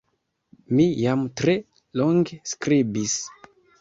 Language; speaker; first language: Esperanto; non-native, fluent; Kinyarwanda